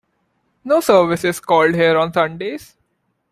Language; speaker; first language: English; non-native, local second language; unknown